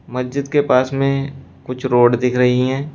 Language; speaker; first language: Hindi; native; Hindi